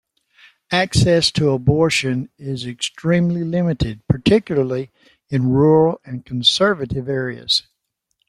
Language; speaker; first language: English; native; English